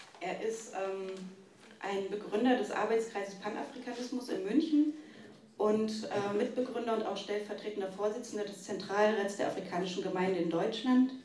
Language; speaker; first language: German; native; German